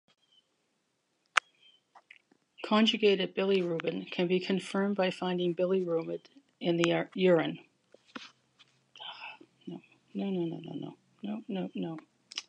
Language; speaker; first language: English; native; English